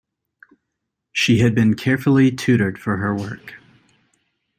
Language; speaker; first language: English; native; English